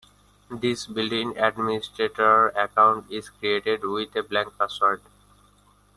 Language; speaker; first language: English; non-native, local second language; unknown